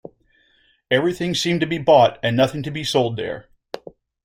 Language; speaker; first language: English; native; English